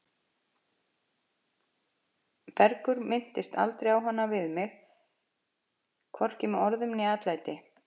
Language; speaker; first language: Icelandic; native; Icelandic